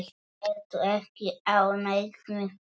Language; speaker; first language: Icelandic; non-native, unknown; Polish